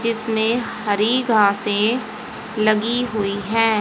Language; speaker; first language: Hindi; native; Hindi